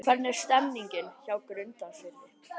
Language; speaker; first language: Icelandic; native; Icelandic